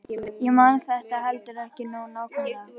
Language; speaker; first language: Icelandic; native; Icelandic